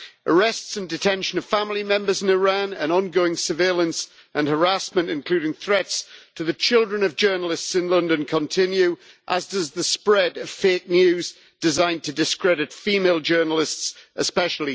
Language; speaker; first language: English; native; English